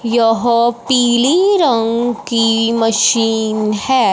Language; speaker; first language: Hindi; non-native, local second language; Punjabi